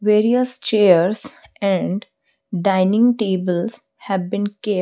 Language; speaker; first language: English; non-native, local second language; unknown